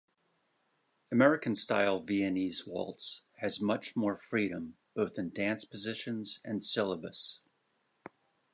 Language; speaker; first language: English; native; English